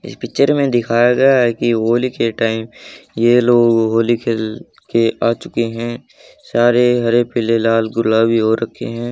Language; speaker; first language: Hindi; native; Hindi